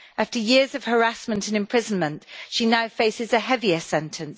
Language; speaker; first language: English; native; English